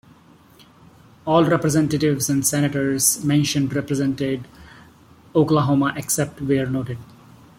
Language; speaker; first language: English; non-native, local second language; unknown